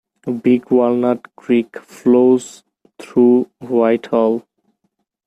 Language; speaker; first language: English; non-native, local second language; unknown